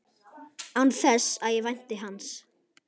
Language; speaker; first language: Icelandic; native; Icelandic